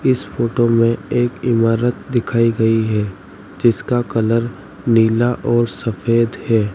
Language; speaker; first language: Hindi; native; Hindi